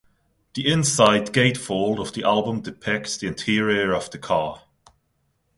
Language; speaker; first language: English; non-native, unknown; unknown